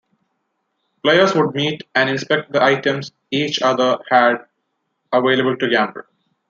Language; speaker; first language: English; non-native, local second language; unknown